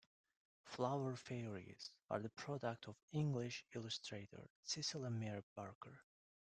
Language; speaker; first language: English; non-native, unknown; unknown